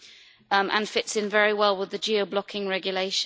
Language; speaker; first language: English; native; English